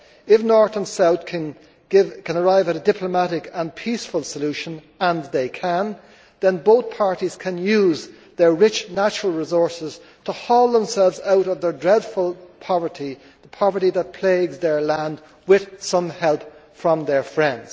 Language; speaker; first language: English; native; English